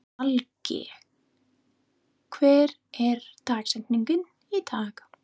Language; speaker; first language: Icelandic; non-native, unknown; English